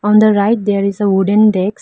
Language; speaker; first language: English; non-native, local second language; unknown